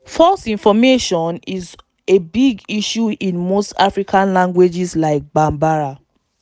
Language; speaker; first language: English; non-native, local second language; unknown